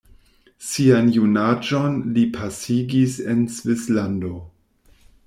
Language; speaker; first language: Esperanto; non-native, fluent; German